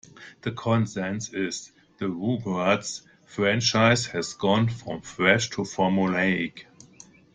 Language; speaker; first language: English; non-native, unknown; German